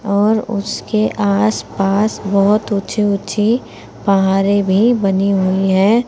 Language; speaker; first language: Hindi; native; Hindi